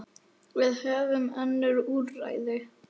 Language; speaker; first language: Icelandic; native; Icelandic